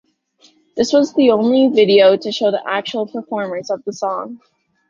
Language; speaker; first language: English; native; English